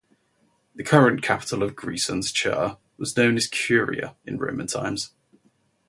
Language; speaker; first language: English; native; English